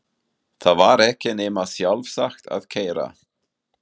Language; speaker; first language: Icelandic; non-native, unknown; German